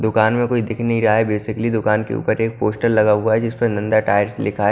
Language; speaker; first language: Hindi; non-native, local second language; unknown